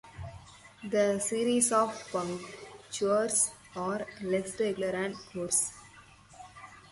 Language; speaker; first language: English; non-native, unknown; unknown